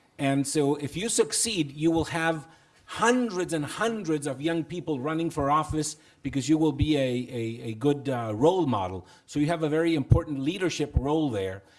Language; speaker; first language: English; non-native, fluent; Spanish